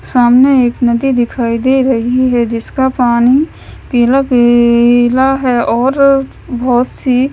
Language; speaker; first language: Hindi; non-native, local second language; Punjabi